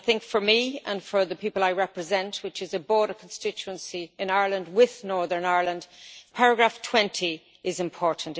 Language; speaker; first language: English; native; English